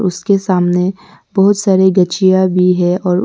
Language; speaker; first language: Hindi; non-native, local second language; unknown